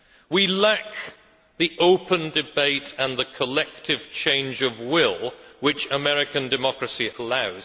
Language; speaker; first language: English; native; English